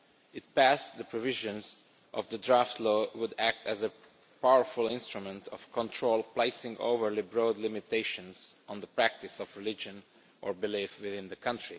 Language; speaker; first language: English; non-native, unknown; Romanian